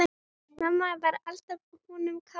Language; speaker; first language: Icelandic; native; Icelandic